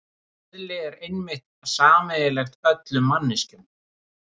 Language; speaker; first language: Icelandic; native; Icelandic